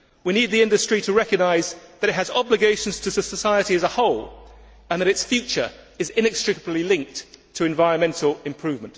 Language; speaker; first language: English; native; English